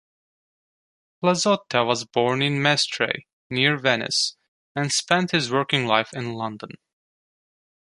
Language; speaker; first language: English; non-native, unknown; Turkish